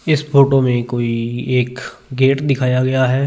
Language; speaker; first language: Hindi; non-native, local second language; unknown